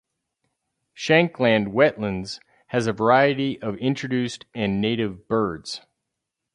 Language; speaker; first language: English; native; English